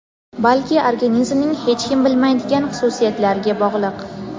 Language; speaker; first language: Uzbek; native; Uzbek